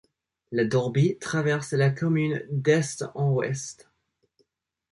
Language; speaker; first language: French; non-native, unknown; English